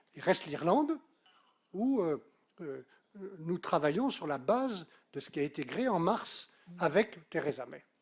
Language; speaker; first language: French; native; French